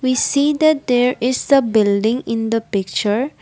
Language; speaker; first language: English; non-native, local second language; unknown